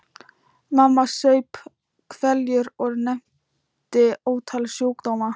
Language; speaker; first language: Icelandic; non-native, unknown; Thai